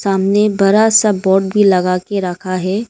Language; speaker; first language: Hindi; early bilingual, other home language; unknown